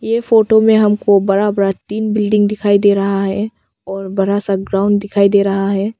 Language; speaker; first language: Hindi; early bilingual, other home language; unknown